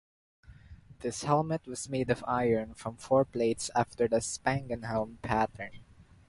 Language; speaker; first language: English; non-native, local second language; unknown